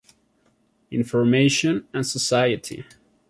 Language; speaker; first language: English; non-native, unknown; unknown